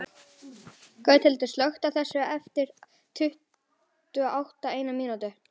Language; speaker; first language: Icelandic; native; Icelandic